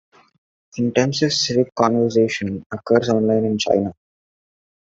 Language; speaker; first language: English; non-native, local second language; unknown